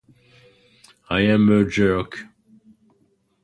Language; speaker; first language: English; non-native, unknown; French